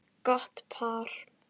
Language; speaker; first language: Icelandic; native; Icelandic